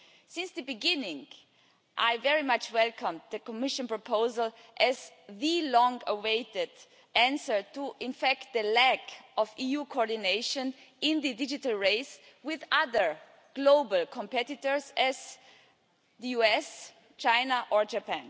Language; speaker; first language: English; non-native, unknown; German